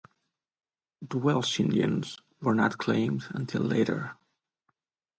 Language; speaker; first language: English; non-native, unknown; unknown